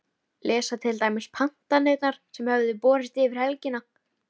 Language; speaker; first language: Icelandic; native; Icelandic